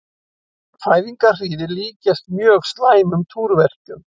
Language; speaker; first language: Icelandic; native; Icelandic